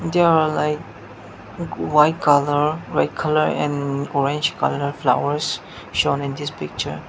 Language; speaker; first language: English; non-native, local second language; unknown